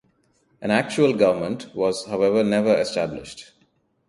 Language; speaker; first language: English; non-native, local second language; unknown